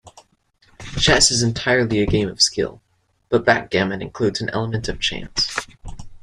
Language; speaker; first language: English; native; English